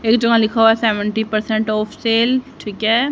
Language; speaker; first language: Hindi; native; Hindi